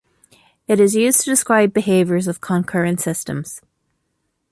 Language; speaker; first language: English; native; English